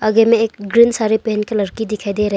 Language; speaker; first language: Hindi; non-native, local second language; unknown